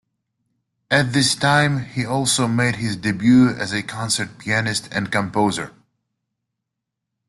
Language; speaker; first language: English; native; English